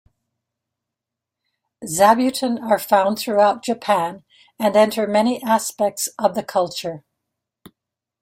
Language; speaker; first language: English; native; English